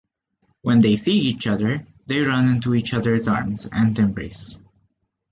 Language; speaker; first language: English; non-native, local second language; Maltese